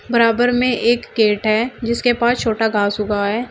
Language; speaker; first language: Hindi; native; Hindi